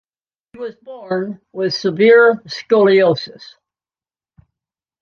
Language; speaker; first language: English; native; English